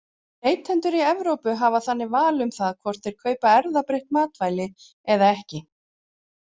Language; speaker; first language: Icelandic; native; Icelandic